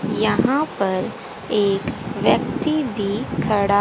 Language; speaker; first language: Hindi; native; Hindi